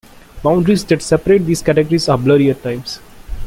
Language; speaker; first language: English; non-native, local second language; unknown